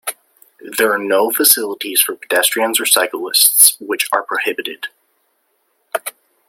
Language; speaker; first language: English; native; English